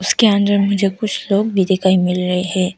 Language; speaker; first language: Hindi; non-native, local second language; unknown